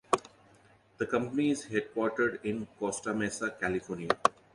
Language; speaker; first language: English; non-native, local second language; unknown